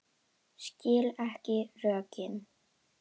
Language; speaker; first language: Icelandic; non-native, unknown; Indonesian